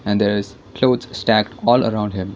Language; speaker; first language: English; non-native, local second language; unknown